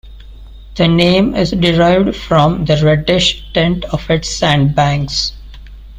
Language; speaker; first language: English; non-native, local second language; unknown